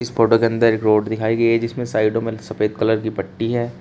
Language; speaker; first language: Hindi; native; Hindi